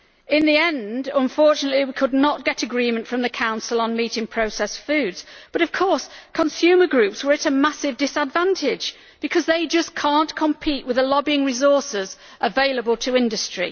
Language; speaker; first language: English; native; English